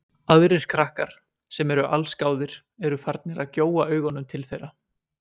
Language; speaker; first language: Icelandic; native; Icelandic